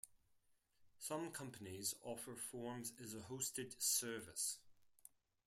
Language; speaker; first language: English; non-native, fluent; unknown